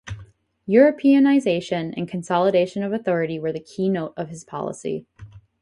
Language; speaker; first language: English; native; English